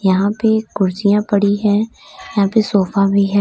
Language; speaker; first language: Hindi; native; Hindi